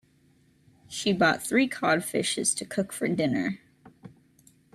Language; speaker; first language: English; native; English